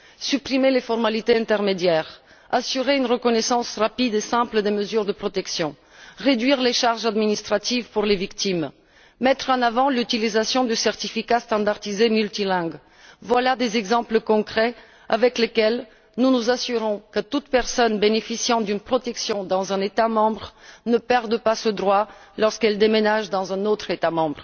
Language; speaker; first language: French; non-native, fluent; Bulgarian